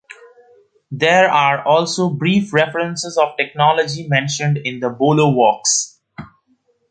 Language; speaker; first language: English; non-native, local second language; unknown